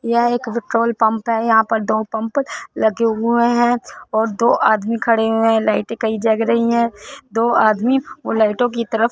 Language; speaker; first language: Hindi; non-native, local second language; Punjabi